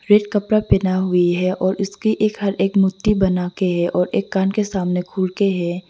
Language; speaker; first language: Hindi; non-native, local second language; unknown